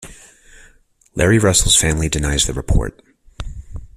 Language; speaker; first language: English; native; English